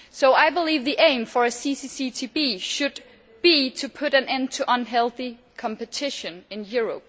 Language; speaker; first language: English; non-native, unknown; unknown